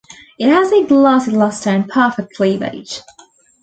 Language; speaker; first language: English; native; English